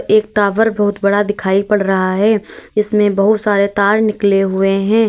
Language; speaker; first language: Hindi; native; Hindi